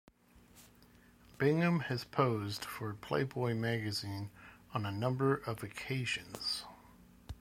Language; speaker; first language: English; native; English